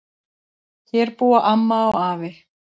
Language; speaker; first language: Icelandic; native; Icelandic